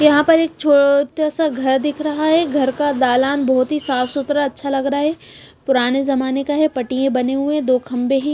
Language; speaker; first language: Hindi; non-native, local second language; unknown